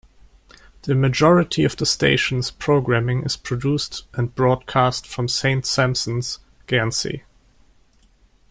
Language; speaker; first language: English; non-native, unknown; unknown